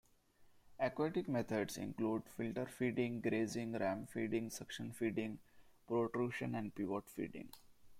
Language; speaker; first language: English; non-native, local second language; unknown